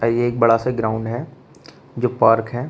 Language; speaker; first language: Hindi; native; Hindi